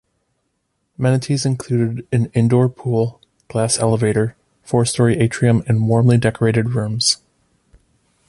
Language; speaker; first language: English; native; English